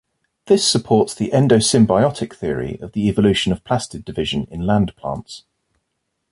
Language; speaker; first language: English; native; English